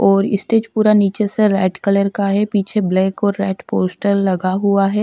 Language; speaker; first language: Hindi; non-native, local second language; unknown